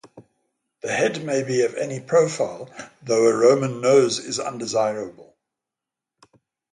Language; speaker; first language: English; native; English